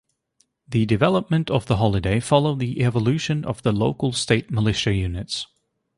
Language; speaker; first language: English; native; English